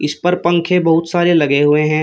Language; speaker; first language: Hindi; native; Hindi